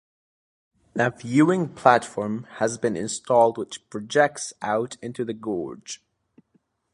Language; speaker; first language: English; native; English